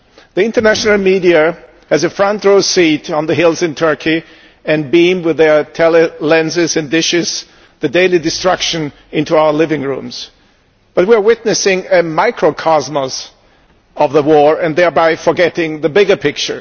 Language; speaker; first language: English; non-native, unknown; German